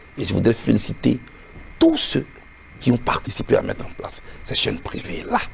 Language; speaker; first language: French; non-native, local second language; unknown